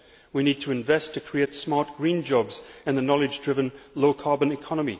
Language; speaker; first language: English; native; English